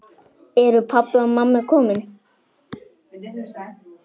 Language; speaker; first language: Icelandic; native; Icelandic